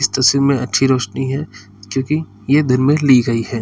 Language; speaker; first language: Hindi; native; Hindi